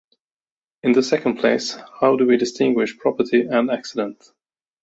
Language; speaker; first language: English; native; English